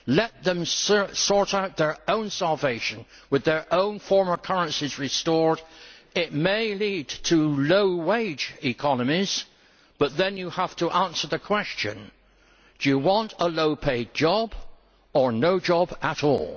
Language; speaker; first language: English; native; English